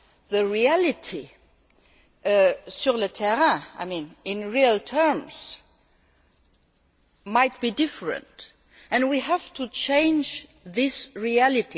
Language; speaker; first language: English; non-native, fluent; Luxembourgish